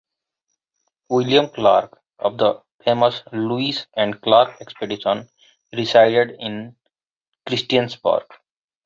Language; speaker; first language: English; non-native, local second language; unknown